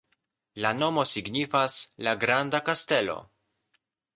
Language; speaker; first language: Esperanto; non-native, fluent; Polish